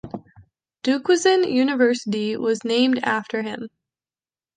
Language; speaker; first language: English; native; English